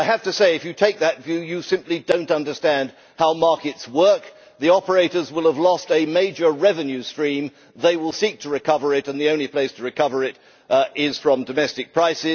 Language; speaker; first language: English; native; English